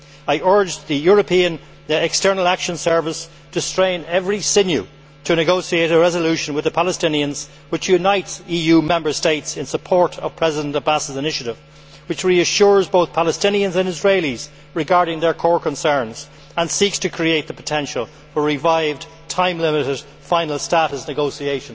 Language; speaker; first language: English; native; English